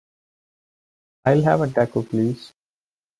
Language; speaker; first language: English; non-native, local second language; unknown